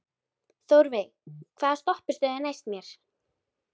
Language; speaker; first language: Icelandic; native; Icelandic